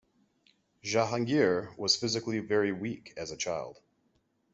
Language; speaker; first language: English; native; English